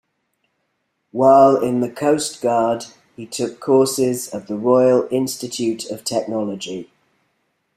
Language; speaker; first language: English; native; English